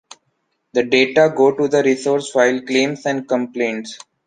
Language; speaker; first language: English; non-native, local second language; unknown